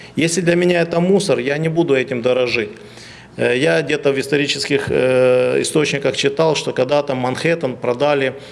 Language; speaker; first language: Russian; non-native, local second language; Ukrainian